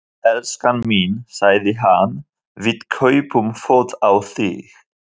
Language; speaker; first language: Icelandic; non-native, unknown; Polish